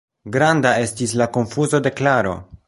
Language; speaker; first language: Esperanto; non-native, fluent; Polish